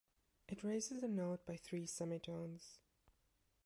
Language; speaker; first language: English; non-native, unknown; German